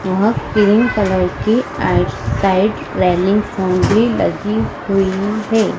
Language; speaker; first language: Hindi; native; Hindi